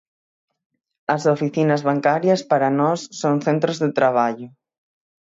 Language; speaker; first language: Galician; native; Galician